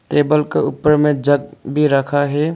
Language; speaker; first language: Hindi; early bilingual, other home language; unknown